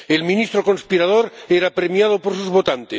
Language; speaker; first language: Spanish; non-native, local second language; Catalan